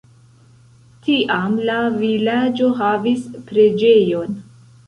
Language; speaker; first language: Esperanto; non-native, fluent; Central Kurdish